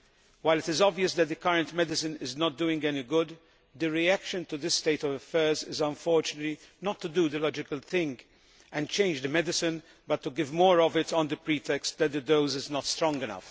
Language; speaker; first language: English; non-native, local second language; Maltese